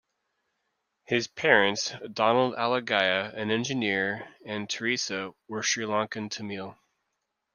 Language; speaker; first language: English; native; English